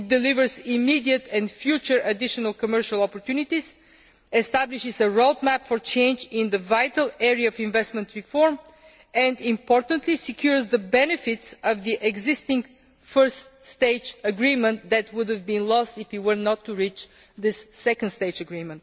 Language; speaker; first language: English; non-native, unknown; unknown